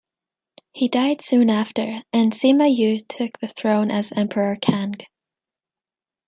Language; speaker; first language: English; native; English